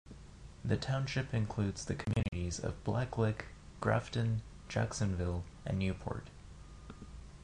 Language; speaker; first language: English; non-native, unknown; Japanese